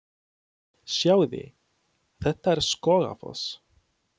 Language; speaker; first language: Icelandic; non-native, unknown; Polish